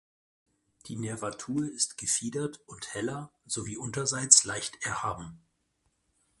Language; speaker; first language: German; native; German